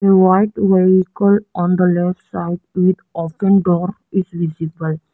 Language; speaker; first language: English; non-native, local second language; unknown